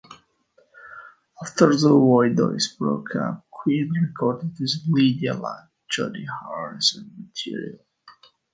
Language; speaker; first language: English; native; English